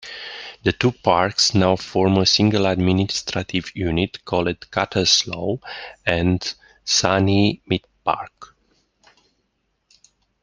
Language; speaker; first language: English; non-native, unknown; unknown